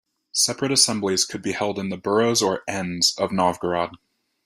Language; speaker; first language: English; native; English